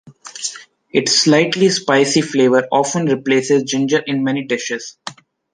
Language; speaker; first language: English; non-native, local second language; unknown